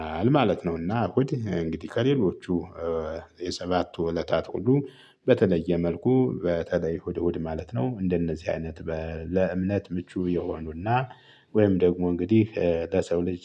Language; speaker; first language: Amharic; native; Amharic